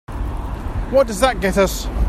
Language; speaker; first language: English; native; English